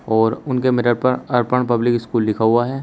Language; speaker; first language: Hindi; native; Hindi